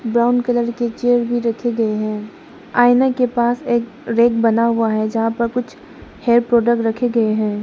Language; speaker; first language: Hindi; non-native, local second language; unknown